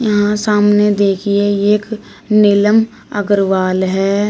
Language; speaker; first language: Hindi; native; Hindi